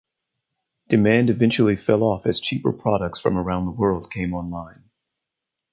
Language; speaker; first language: English; native; English